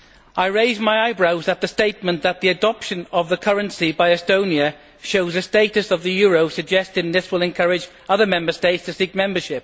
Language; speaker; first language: English; native; English